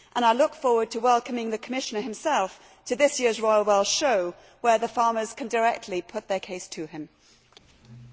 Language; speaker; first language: English; native; English